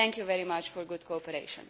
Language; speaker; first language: English; non-native, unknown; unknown